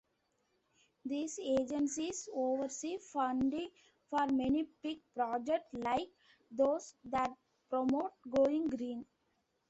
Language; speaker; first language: English; non-native, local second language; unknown